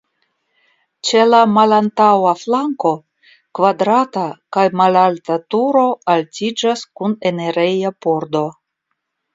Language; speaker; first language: Esperanto; non-native, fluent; Russian